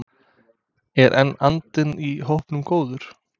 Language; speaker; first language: Icelandic; non-native, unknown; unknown